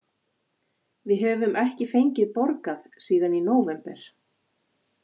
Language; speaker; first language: Icelandic; native; Icelandic